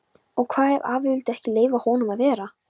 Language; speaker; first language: Icelandic; non-native, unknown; Polish